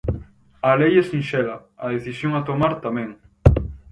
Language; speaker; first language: Galician; native; Galician